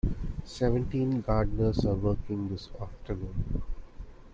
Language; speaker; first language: English; non-native, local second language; Tamil